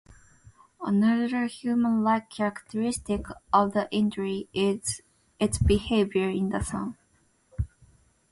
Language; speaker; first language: English; non-native, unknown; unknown